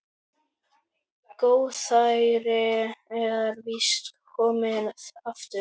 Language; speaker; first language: Icelandic; native; Icelandic